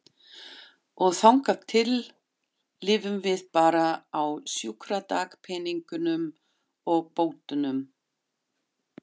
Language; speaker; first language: Icelandic; non-native, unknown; German